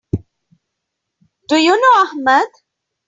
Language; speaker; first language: English; non-native, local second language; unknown